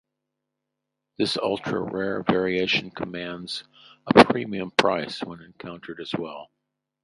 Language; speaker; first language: English; native; English